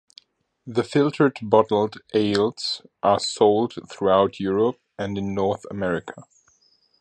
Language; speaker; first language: English; non-native, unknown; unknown